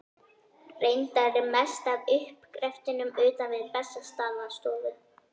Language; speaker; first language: Icelandic; native; Icelandic